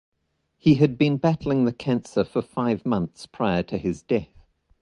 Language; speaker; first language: English; native; English